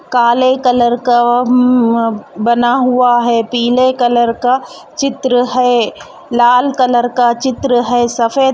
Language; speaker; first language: Hindi; non-native, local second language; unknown